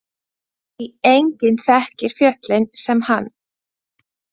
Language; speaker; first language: Icelandic; non-native, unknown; Latvian